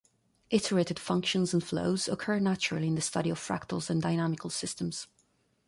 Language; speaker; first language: English; non-native, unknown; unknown